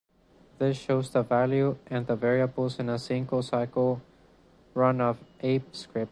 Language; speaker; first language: English; non-native, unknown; Spanish